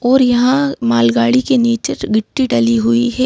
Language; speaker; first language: Hindi; native; Hindi